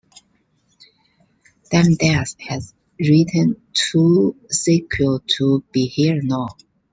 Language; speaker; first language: English; non-native, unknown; Chinese